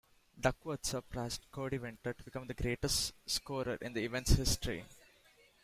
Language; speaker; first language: English; non-native, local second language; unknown